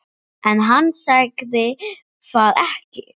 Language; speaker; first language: Icelandic; non-native, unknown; English